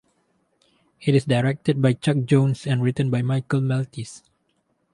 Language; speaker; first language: English; non-native, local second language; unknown